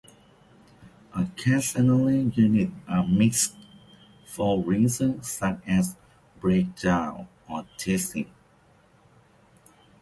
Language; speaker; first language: English; native; English